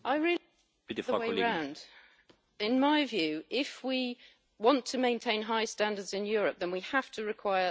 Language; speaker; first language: English; native; English